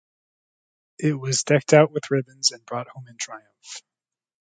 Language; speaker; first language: English; native; English